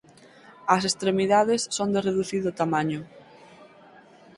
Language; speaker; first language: Galician; native; Galician